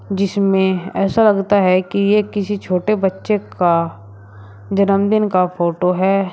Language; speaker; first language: Hindi; native; Hindi